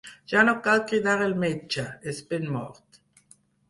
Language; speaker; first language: Catalan; non-native, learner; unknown